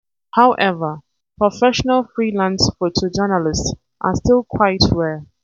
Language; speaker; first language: English; non-native, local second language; Hausa